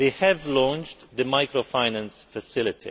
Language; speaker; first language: English; non-native, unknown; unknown